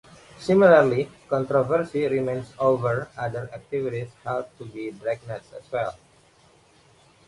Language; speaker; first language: English; non-native, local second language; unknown